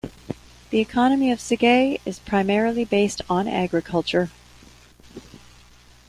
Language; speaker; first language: English; native; English